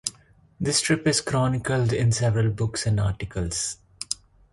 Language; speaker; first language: English; non-native, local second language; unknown